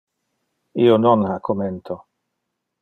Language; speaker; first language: Interlingua; non-native, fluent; Dutch